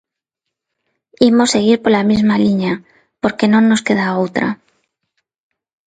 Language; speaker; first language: Galician; non-native, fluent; Spanish